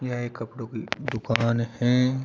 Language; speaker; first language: Hindi; native; Hindi